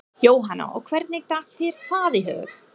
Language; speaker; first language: Icelandic; non-native, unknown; English